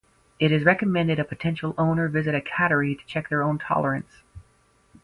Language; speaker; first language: English; native; English